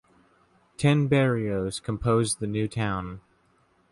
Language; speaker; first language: English; native; English